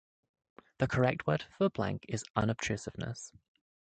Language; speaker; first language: English; native; English